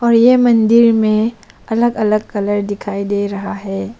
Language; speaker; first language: Hindi; early bilingual, other home language; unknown